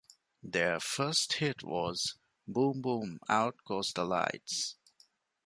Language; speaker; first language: English; non-native, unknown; Divehi